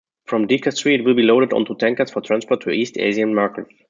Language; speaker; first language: English; non-native, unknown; German